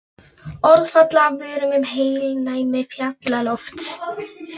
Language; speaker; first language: Icelandic; non-native, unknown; Polish